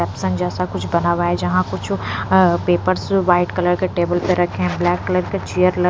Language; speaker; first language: Hindi; non-native, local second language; Punjabi